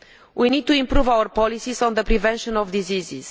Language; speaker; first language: English; non-native, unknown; Romanian